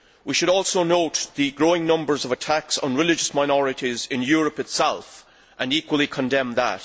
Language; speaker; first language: English; native; English